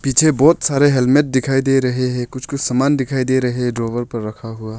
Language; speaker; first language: Hindi; non-native, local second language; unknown